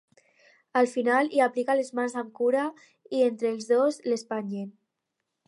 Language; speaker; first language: Catalan; non-native, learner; Spanish